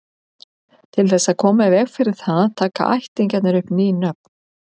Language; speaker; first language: Icelandic; native; Icelandic